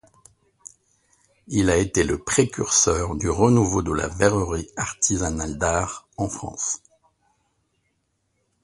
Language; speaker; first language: French; native; French